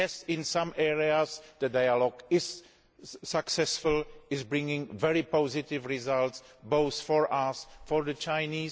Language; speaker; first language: English; non-native, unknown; Greek